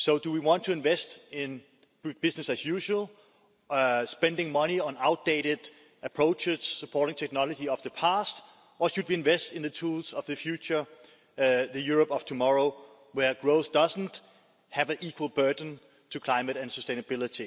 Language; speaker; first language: English; non-native, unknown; Danish